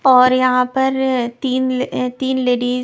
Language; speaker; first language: Hindi; non-native, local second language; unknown